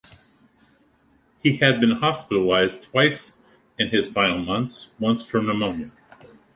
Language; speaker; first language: English; native; English